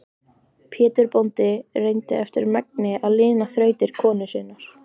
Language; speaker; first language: Icelandic; native; Icelandic